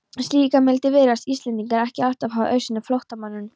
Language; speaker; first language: Icelandic; non-native, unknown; Polish